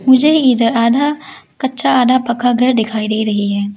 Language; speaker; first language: Hindi; early bilingual, other home language; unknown